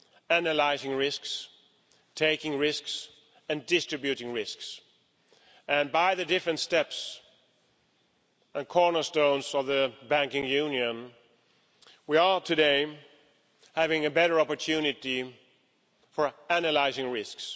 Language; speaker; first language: English; non-native, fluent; Swedish